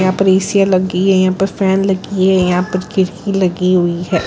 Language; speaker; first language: Hindi; non-native, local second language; Gujarati